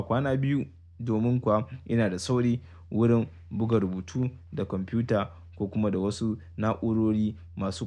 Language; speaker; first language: Hausa; native; Hausa